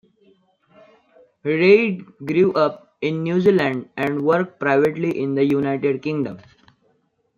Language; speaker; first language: English; non-native, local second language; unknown